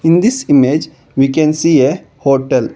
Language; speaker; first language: English; non-native, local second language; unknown